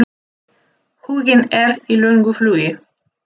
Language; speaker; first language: Icelandic; non-native, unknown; Russian